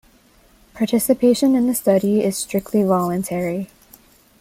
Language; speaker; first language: English; native; English